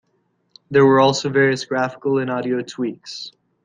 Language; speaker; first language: English; native; English